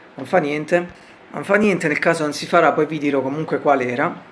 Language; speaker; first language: Italian; native; Italian